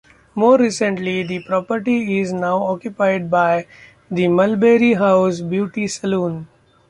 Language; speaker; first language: English; non-native, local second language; Marathi